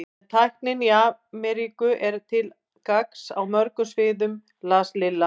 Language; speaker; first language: Icelandic; native; Icelandic